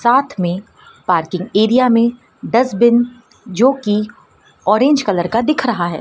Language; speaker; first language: Hindi; native; Hindi